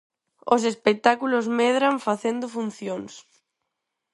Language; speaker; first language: Galician; non-native, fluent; Spanish